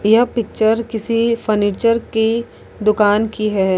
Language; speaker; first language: Hindi; native; Hindi